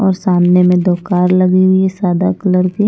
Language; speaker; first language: Hindi; non-native, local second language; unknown